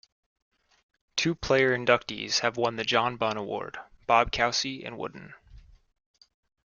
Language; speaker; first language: English; native; English